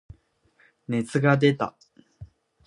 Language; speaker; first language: Japanese; non-native, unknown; Chinese